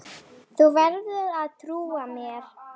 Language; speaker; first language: Icelandic; non-native, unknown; Lithuanian